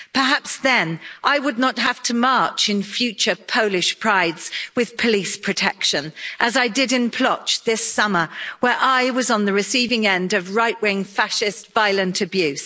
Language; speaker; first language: English; native; English